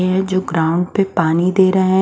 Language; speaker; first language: Hindi; native; Hindi